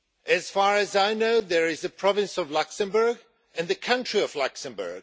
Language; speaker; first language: English; non-native, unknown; Swedish